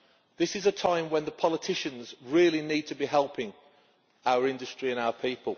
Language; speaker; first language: English; native; English